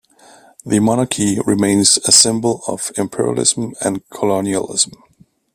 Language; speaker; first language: English; native; English